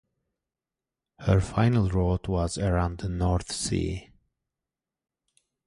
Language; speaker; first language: English; native; English